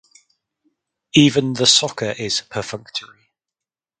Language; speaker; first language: English; native; English